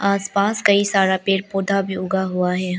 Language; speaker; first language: Hindi; early bilingual, other home language; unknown